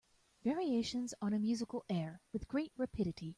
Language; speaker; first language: English; native; English